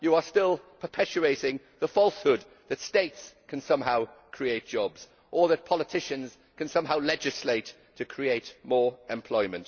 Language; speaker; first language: English; native; English